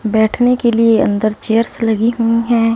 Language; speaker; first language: Hindi; non-native, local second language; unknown